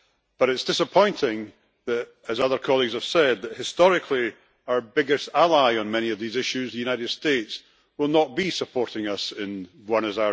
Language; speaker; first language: English; native; English